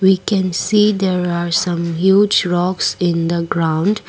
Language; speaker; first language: English; non-native, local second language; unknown